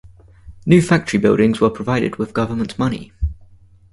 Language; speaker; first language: English; native; English